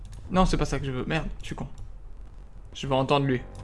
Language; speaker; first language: French; native; French